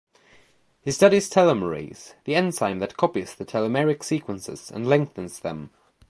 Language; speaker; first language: English; native; English